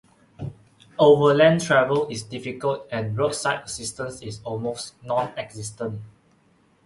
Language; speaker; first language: English; non-native, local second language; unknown